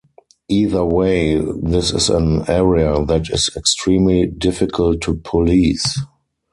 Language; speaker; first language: English; non-native, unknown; German